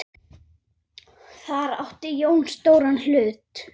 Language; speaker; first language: Icelandic; native; Icelandic